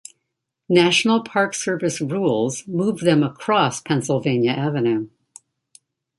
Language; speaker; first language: English; native; English